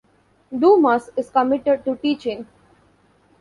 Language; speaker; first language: English; non-native, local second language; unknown